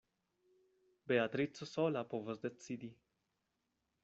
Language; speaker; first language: Esperanto; non-native, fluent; Spanish